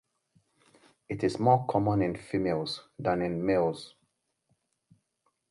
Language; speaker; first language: English; non-native, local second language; Yoruba